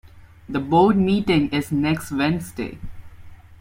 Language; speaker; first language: English; non-native, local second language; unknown